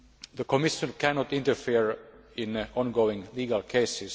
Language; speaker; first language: English; non-native, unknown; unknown